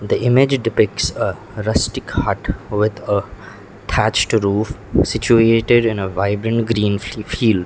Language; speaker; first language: English; non-native, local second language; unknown